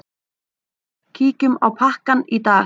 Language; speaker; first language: Icelandic; native; Icelandic